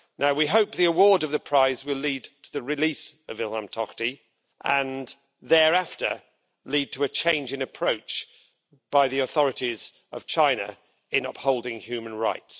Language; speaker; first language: English; native; English